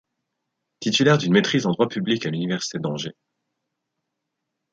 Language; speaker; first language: French; native; French